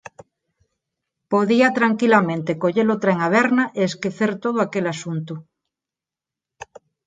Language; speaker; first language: Galician; non-native, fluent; Spanish